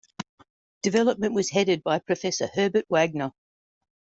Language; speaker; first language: English; native; English